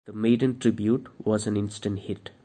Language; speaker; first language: English; non-native, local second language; Malayalam